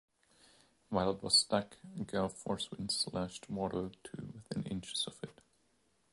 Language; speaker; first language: English; non-native, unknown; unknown